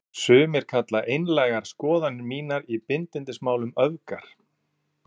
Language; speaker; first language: Icelandic; native; Icelandic